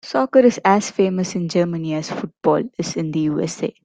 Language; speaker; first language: English; non-native, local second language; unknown